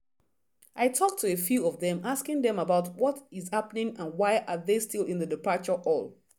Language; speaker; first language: English; non-native, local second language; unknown